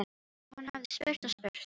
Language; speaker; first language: Icelandic; non-native, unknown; Filipino